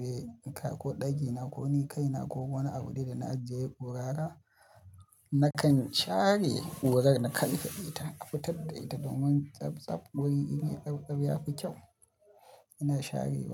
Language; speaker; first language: Hausa; native; Hausa